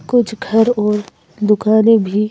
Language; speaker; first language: Hindi; native; Hindi